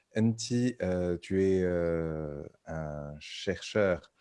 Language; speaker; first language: French; non-native, local second language; Arabic